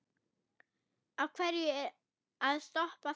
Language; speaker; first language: Icelandic; non-native, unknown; German